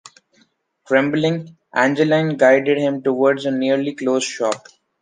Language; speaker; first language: English; non-native, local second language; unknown